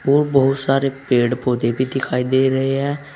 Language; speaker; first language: Hindi; native; Hindi